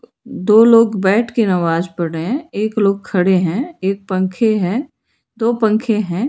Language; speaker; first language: Hindi; non-native, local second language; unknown